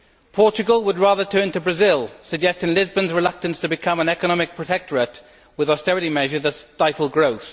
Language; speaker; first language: English; native; English